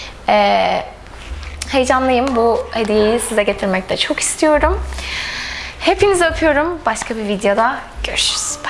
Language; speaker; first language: Turkish; native; Turkish